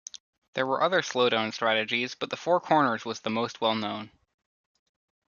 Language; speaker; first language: English; native; English